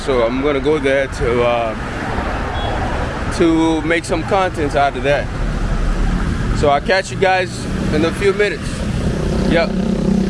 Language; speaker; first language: English; native; English